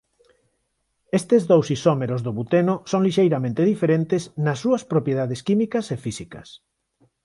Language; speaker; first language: Galician; non-native, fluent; Spanish